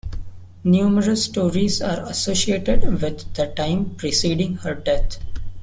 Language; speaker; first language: English; non-native, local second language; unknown